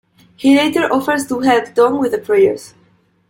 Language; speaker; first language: English; non-native, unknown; Spanish